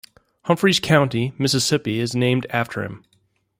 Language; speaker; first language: English; native; English